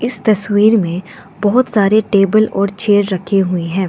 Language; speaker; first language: Hindi; non-native, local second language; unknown